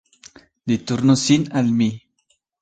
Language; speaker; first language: Esperanto; non-native, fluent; Spanish